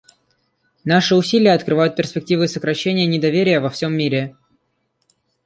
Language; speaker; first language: Russian; native; Russian